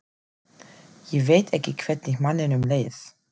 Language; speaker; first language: Icelandic; non-native, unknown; German